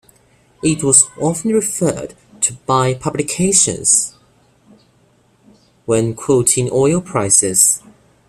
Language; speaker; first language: English; non-native, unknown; Chinese